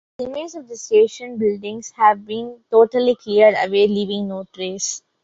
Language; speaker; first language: English; non-native, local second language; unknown